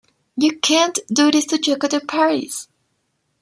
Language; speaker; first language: English; non-native, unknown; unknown